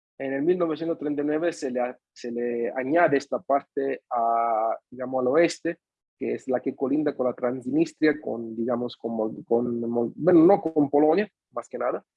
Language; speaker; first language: Spanish; non-native, fluent; Italian